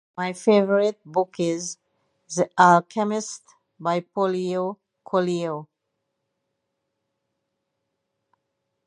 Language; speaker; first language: English; native; English